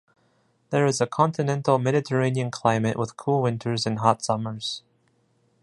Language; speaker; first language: English; non-native, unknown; Japanese